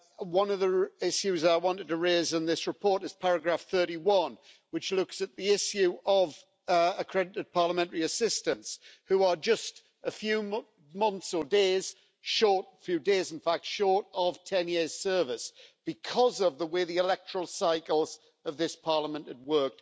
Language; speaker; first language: English; native; English